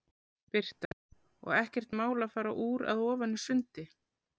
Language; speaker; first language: Icelandic; native; Icelandic